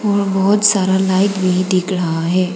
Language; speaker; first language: Hindi; non-native, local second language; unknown